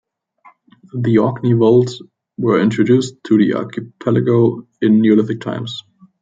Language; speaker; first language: English; non-native, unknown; German